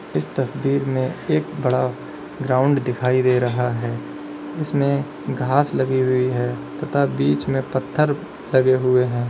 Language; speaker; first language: Hindi; native; Hindi